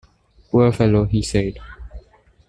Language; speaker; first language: English; non-native, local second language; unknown